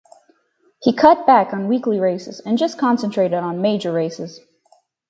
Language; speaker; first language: English; native; English